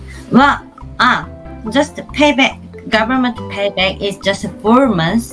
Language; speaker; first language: English; non-native, learner; Korean